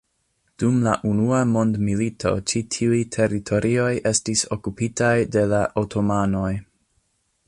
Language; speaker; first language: Esperanto; non-native, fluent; English